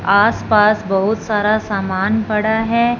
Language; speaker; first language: Hindi; non-native, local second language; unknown